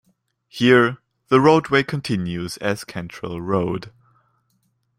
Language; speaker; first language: English; non-native, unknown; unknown